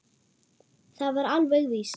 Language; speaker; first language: Icelandic; non-native, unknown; German